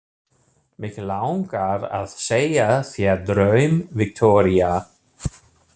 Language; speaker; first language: Icelandic; non-native, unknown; German